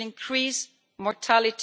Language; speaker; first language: English; non-native, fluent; Italian